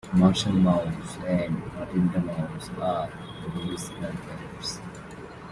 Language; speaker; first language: English; native; English